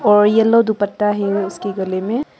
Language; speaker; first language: Hindi; early bilingual, other home language; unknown